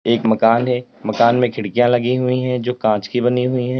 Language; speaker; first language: Hindi; native; Hindi